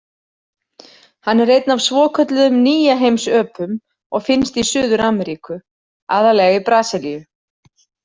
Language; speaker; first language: Icelandic; native; Icelandic